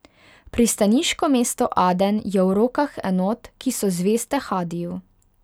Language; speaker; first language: Slovenian; non-native, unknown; Hungarian